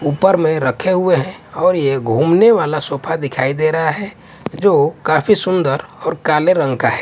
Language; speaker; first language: Hindi; non-native, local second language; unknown